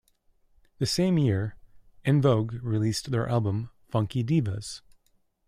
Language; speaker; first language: English; native; English